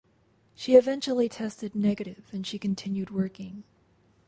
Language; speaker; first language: English; native; English